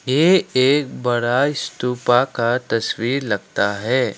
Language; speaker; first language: Hindi; non-native, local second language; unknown